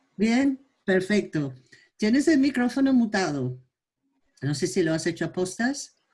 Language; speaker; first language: Spanish; non-native, fluent; English